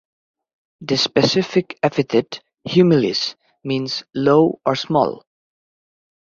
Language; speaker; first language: English; non-native, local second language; Bangla